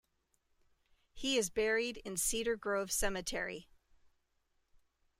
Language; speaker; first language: English; native; English